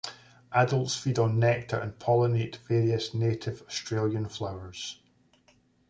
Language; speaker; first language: English; native; English